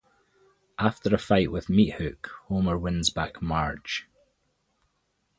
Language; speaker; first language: English; native; English